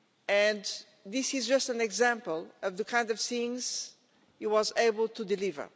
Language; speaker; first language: English; non-native, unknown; Portuguese